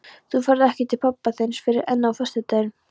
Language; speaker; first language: Icelandic; non-native, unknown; Polish